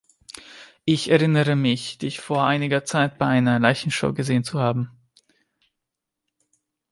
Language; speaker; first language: German; non-native, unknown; Hungarian